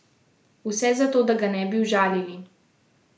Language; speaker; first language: Slovenian; native; Slovenian